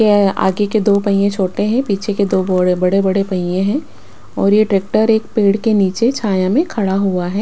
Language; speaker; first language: Hindi; non-native, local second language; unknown